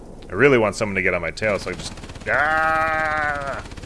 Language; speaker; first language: English; native; English